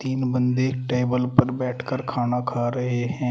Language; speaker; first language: Hindi; native; Hindi